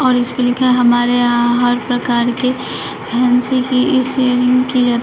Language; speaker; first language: Hindi; native; Hindi